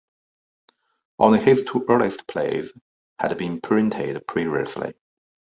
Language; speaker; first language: English; non-native, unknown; Chinese